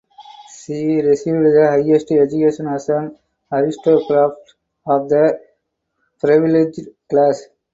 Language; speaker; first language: English; non-native, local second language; Tamil